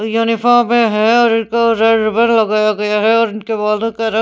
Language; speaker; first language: Hindi; non-native, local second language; Punjabi